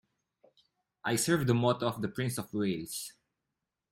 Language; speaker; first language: English; non-native, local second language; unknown